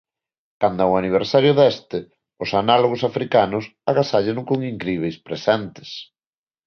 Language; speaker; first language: Galician; non-native, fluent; Spanish